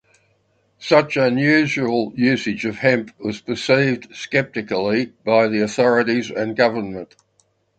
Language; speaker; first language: English; native; English